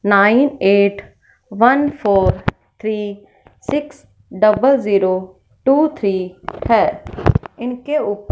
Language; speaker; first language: Hindi; non-native, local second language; Punjabi